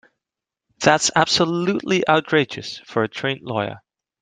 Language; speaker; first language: English; non-native, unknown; Dutch